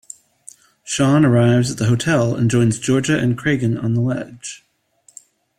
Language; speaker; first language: English; native; English